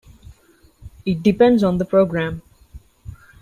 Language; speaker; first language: English; non-native, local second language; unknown